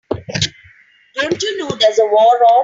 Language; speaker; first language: English; non-native, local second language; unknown